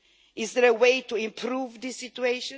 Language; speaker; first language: English; non-native, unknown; Swedish